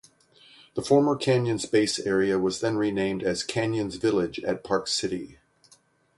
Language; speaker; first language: English; native; English